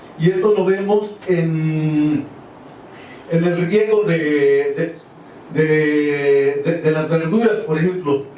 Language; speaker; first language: Spanish; non-native, local second language; Huastec